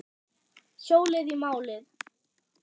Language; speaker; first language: Icelandic; non-native, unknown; German